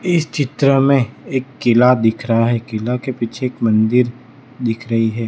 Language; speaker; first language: Hindi; non-native, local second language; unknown